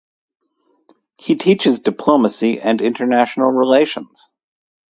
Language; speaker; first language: English; native; English